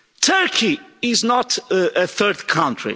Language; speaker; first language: English; non-native, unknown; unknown